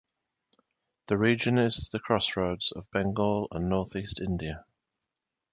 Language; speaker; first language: English; native; English